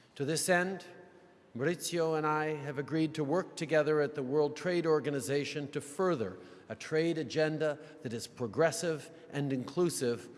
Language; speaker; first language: English; native; English